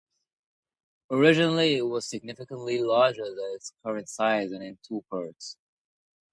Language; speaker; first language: English; non-native, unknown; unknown